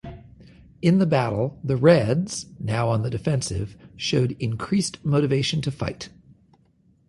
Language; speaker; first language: English; native; English